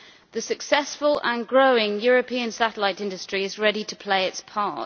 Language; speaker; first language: English; native; English